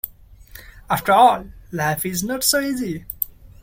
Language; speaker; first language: English; non-native, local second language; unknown